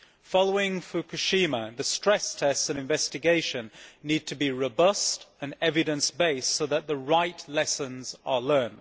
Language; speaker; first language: English; native; English